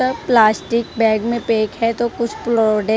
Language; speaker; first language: Hindi; non-native, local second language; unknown